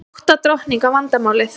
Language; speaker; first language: Icelandic; native; Icelandic